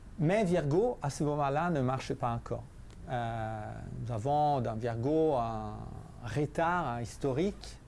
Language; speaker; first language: French; non-native, fluent; Italian